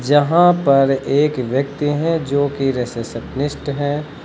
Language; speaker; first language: Hindi; native; Hindi